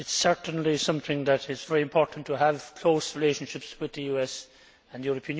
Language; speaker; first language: English; native; English